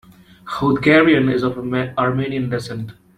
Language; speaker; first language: English; non-native, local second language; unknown